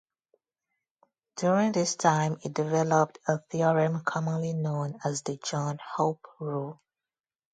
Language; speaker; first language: English; non-native, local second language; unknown